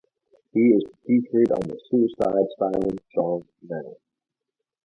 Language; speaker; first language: English; native; English